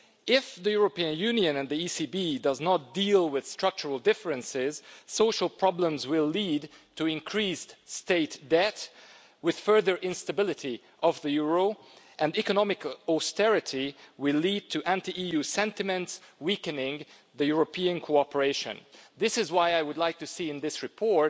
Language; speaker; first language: English; non-native, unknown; Hungarian